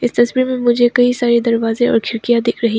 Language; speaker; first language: Hindi; non-native, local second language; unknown